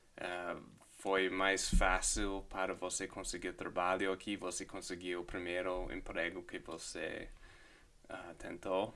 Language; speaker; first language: Portuguese; non-native, fluent; English